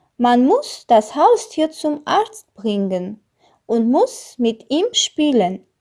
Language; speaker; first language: German; non-native, learner; Armenian